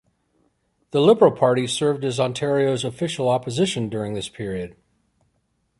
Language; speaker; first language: English; native; English